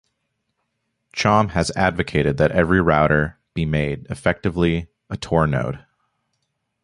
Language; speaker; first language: English; native; English